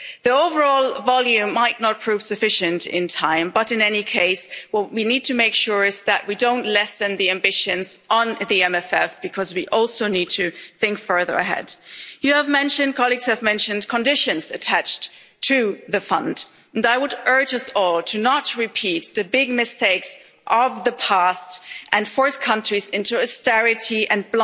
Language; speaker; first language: English; non-native, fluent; German